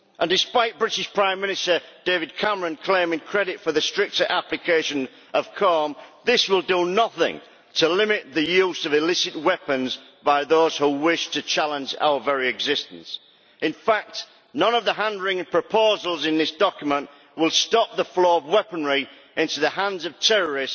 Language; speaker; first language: English; native; English